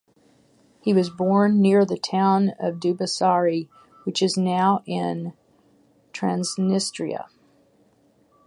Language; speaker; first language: English; native; English